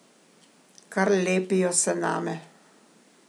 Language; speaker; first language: Slovenian; native; Slovenian